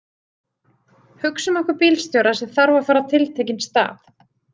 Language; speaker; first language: Icelandic; native; Icelandic